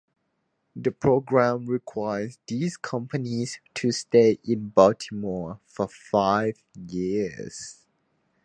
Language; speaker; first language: English; non-native, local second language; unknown